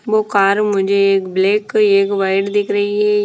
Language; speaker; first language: Hindi; non-native, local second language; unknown